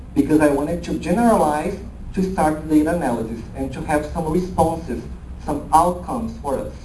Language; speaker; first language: English; non-native, fluent; Portuguese